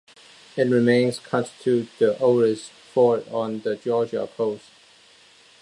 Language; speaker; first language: English; non-native, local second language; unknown